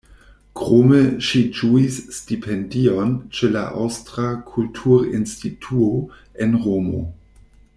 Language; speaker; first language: Esperanto; non-native, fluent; German